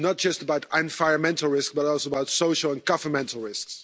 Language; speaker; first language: English; non-native, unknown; Dutch